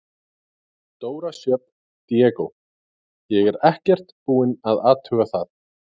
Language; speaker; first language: Icelandic; native; Icelandic